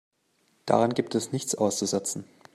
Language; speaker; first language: German; native; German